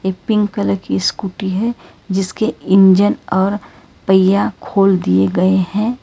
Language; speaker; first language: Hindi; non-native, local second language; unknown